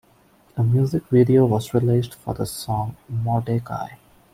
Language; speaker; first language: English; non-native, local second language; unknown